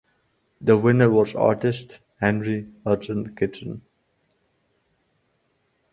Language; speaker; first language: English; native; English